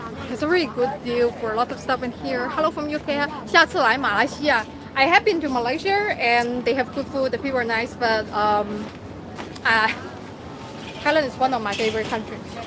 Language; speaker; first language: English; non-native, fluent; Chinese